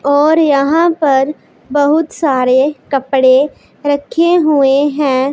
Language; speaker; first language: Hindi; non-native, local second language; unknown